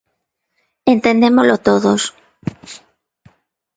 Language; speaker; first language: Galician; non-native, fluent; Spanish